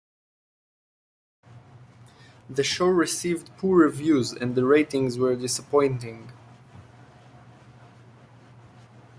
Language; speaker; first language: English; native; English